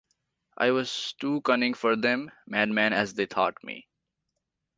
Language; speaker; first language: English; non-native, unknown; Nepali